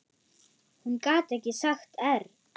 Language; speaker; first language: Icelandic; non-native, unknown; German